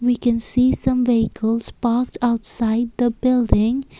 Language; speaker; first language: English; non-native, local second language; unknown